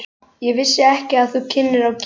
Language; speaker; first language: Icelandic; native; Icelandic